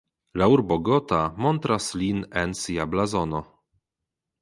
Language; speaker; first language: Esperanto; non-native, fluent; Polish